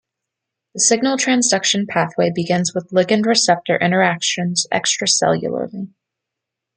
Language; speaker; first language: English; native; English